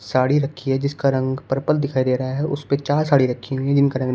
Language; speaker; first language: Hindi; native; Hindi